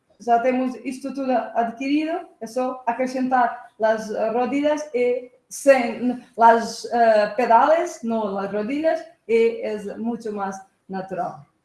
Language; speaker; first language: Spanish; non-native, related language; Portuguese